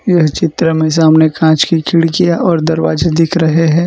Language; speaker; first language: Hindi; non-native, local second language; Gujarati